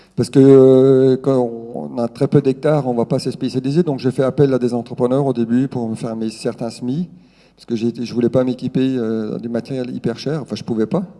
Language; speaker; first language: French; non-native, local second language; Swiss German